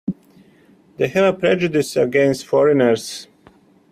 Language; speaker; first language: English; native; English